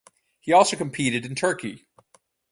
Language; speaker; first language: English; native; English